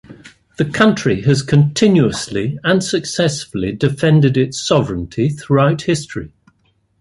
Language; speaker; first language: English; native; English